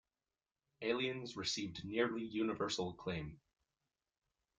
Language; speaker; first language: English; native; English